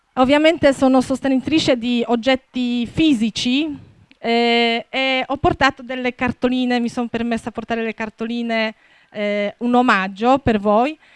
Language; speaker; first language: Italian; non-native, fluent; Polish